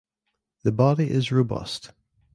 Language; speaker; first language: English; native; English